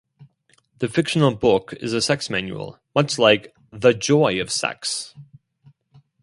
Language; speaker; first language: English; non-native, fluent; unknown